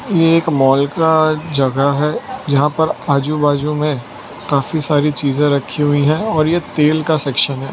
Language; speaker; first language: Hindi; non-native, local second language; Gujarati